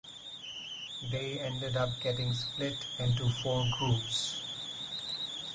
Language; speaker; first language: English; non-native, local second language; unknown